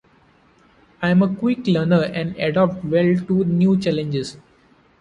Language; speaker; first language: English; non-native, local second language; Marathi